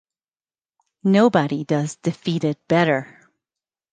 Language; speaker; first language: English; native; English